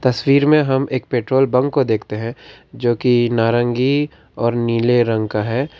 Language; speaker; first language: Hindi; non-native, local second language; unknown